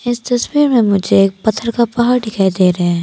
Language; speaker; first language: Hindi; non-native, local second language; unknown